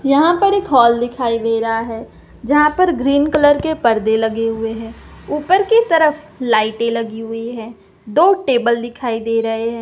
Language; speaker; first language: Hindi; native; Hindi